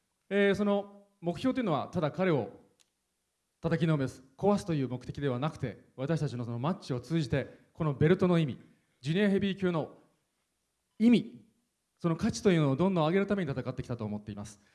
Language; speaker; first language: Japanese; native; Japanese